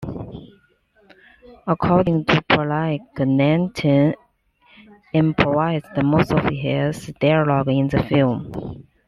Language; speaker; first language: English; non-native, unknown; Chinese